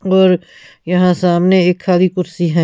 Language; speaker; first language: Hindi; non-native, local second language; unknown